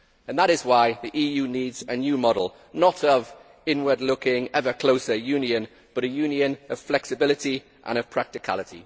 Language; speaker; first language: English; native; English